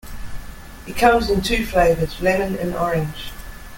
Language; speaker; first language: English; native; English